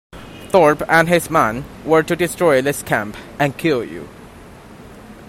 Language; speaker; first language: English; non-native, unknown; Chinese